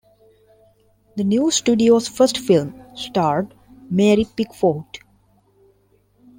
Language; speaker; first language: English; non-native, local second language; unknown